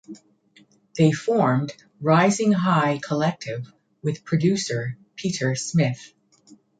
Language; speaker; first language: English; native; English